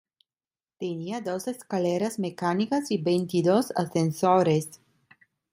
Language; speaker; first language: Spanish; non-native, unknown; Italian